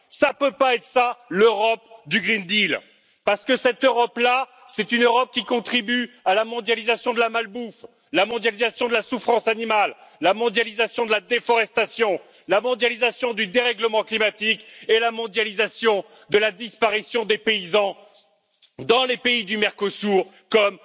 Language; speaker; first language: French; native; French